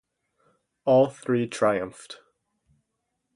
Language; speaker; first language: English; native; English